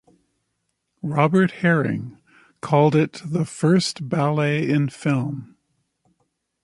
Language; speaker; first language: English; native; English